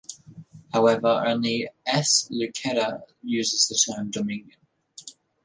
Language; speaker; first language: English; native; English